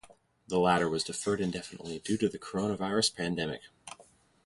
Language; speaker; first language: English; native; English